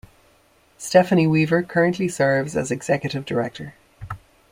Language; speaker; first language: English; native; English